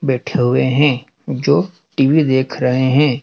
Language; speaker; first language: Hindi; native; Hindi